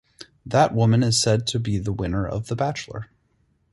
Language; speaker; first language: English; native; English